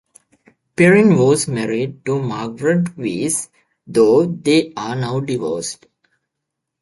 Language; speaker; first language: English; native; English